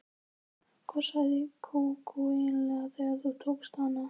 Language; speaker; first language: Icelandic; native; Icelandic